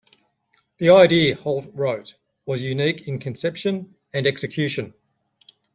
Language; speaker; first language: English; native; English